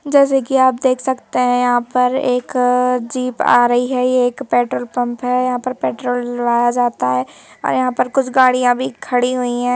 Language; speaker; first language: Hindi; native; Hindi